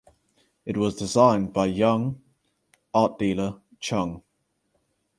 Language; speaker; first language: English; native; English